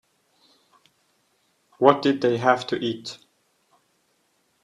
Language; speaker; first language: English; non-native, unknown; German